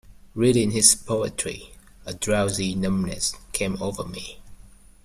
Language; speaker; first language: English; native; English